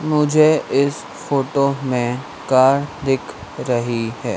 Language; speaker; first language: Hindi; native; Hindi